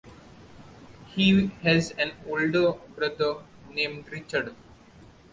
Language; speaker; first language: English; non-native, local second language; Marathi